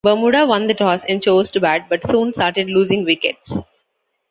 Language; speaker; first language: English; non-native, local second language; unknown